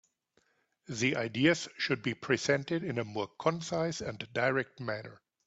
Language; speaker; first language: English; native; English